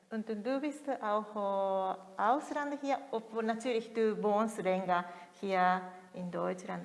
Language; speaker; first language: German; non-native, fluent; Japanese